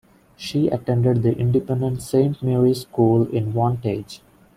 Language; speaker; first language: English; non-native, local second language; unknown